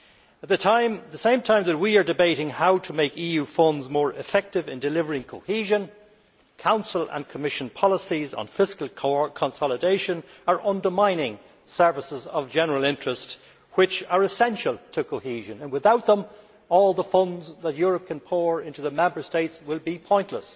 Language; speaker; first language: English; native; English